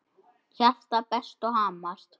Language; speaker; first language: Icelandic; native; Icelandic